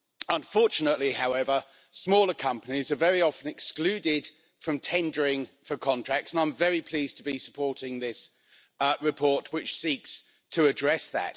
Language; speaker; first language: English; native; English